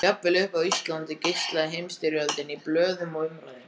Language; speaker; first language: Icelandic; native; Icelandic